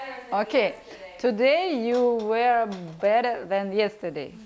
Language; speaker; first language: English; non-native, learner; Russian